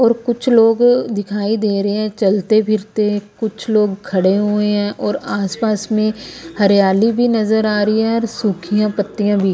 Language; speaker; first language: Hindi; non-native, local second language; Punjabi